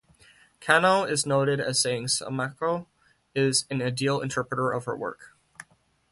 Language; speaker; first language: English; native; English